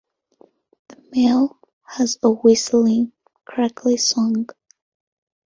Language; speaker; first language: English; non-native, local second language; Ganda